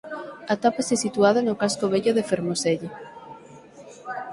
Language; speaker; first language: Galician; native; Galician